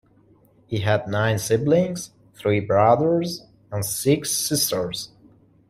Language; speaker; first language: English; non-native, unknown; Persian